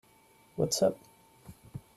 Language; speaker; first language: English; native; English